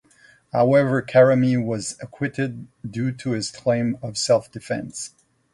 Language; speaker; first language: English; non-native, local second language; French